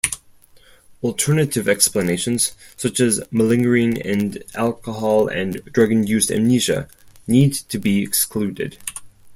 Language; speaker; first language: English; non-native, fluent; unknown